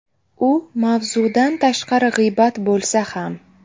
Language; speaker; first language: Uzbek; native; Uzbek